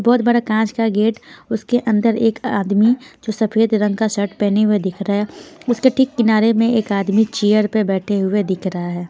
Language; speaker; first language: Hindi; non-native, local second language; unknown